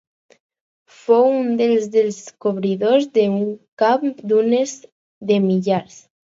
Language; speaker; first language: Catalan; non-native, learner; Spanish